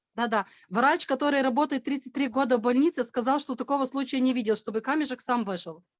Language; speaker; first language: Russian; non-native, local second language; Ukrainian